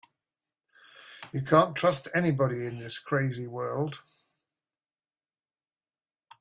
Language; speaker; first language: English; native; English